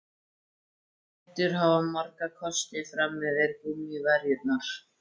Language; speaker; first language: Icelandic; native; Icelandic